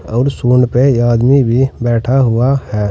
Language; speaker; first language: Hindi; native; Hindi